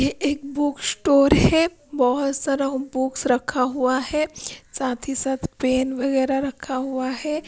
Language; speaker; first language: Hindi; non-native, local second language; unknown